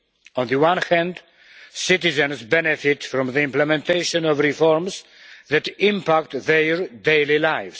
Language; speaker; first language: English; non-native, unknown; Polish